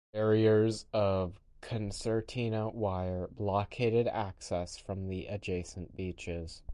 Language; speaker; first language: English; native; English